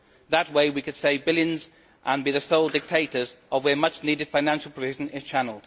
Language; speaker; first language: English; native; English